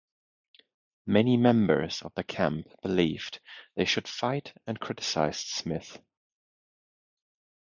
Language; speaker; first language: English; non-native, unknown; Spanish